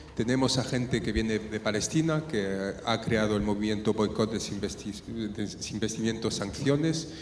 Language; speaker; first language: Spanish; non-native, fluent; French